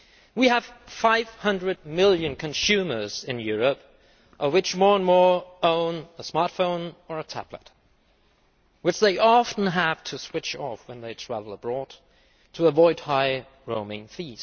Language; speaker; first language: English; non-native, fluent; Danish